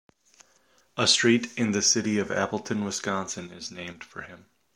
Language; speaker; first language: English; native; English